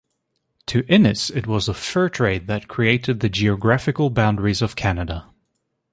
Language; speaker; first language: English; native; English